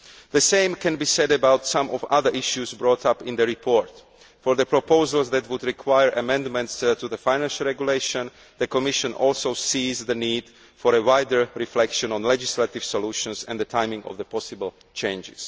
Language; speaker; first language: English; non-native, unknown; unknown